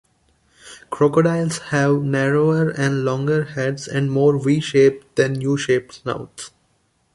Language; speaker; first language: English; non-native, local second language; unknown